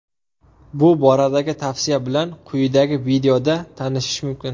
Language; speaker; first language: Uzbek; native; Uzbek